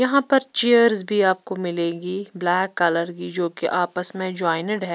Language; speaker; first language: Hindi; non-native, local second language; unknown